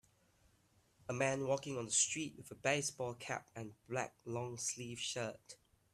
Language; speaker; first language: English; non-native, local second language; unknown